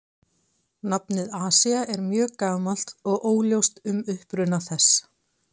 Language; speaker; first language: Icelandic; native; Icelandic